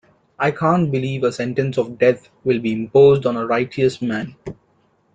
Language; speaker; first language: English; non-native, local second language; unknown